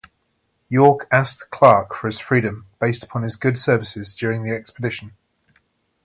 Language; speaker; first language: English; native; English